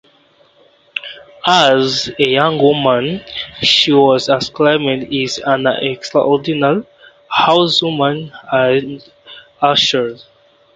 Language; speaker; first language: English; native; English